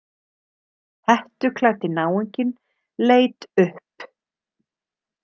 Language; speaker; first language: Icelandic; native; Icelandic